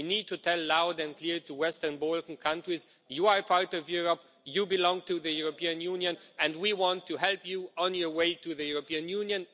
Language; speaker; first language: English; non-native, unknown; Romanian